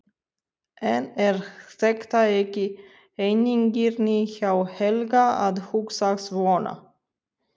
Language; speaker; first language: Icelandic; non-native, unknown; Romanian